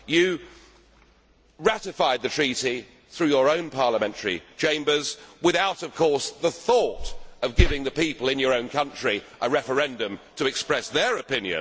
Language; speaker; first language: English; native; English